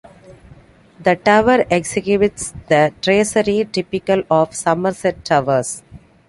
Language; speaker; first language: English; non-native, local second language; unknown